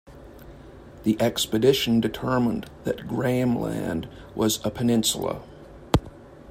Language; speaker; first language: English; native; English